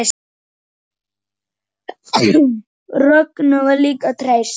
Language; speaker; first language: Icelandic; native; Icelandic